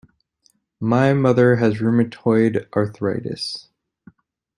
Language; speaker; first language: English; native; English